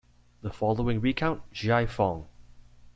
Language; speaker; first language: English; native; English